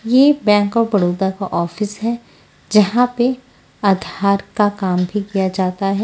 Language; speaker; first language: Hindi; non-native, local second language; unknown